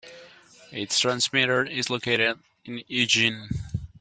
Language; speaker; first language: English; non-native, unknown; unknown